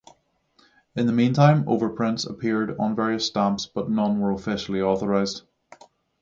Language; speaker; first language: English; native; English